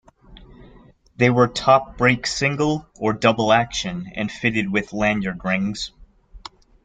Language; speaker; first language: English; native; English